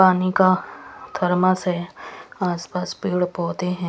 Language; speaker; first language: Hindi; non-native, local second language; Punjabi